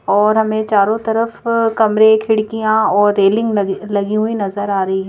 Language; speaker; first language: Hindi; native; Hindi